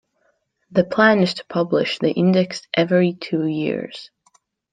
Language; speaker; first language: English; non-native, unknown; Latvian